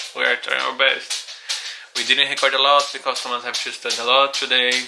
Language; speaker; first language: English; non-native, fluent; Portuguese